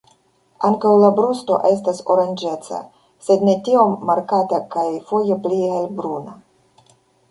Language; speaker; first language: Esperanto; non-native, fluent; Russian